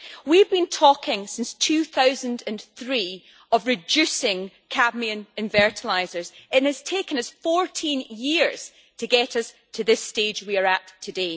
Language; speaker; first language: English; native; English